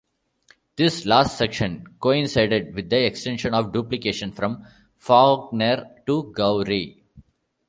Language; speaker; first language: English; non-native, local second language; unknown